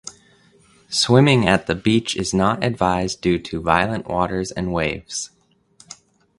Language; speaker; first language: English; native; English